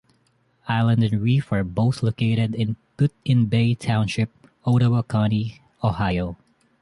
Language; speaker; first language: English; non-native, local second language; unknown